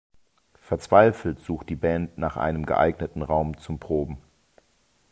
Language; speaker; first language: German; native; German